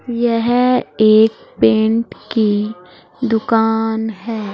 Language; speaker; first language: Hindi; native; Hindi